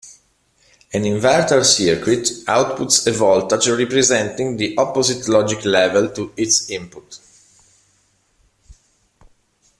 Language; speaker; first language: English; non-native, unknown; Italian